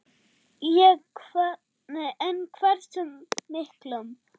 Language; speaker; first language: Icelandic; non-native, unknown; German